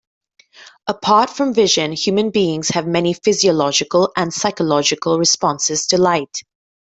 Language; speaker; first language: English; native; English